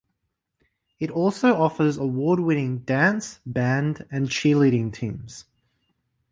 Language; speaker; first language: English; native; English